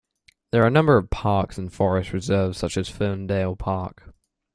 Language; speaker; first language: English; native; English